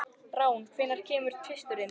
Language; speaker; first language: Icelandic; native; Icelandic